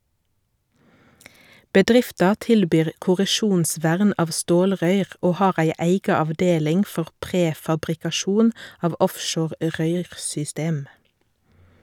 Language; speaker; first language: Norwegian; native; Norwegian